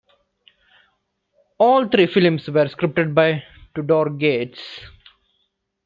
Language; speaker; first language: English; non-native, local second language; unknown